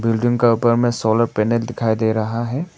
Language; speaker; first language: Hindi; non-native, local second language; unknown